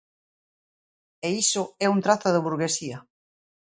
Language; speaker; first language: Galician; native; Galician